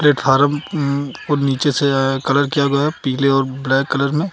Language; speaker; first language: Hindi; native; Hindi